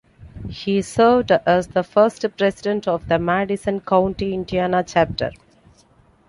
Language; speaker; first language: English; non-native, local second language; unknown